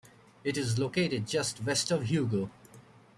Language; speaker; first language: English; native; English